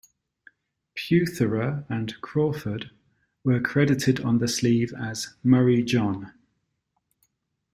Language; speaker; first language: English; native; English